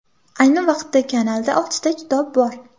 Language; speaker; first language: Uzbek; native; Uzbek